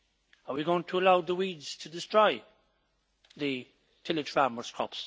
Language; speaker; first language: English; native; English